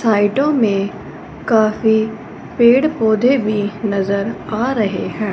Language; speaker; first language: Hindi; non-native, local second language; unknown